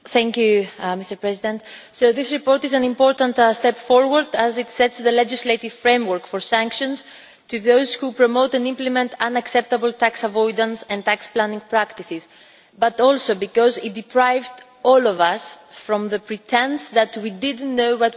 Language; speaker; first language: English; non-native, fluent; Greek